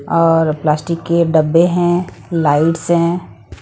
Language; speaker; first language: Hindi; non-native, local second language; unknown